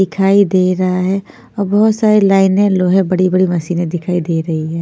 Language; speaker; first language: Hindi; non-native, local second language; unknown